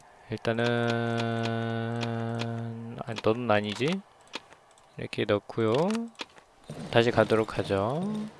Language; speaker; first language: Korean; native; Korean